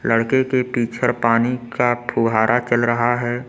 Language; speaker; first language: Hindi; native; Hindi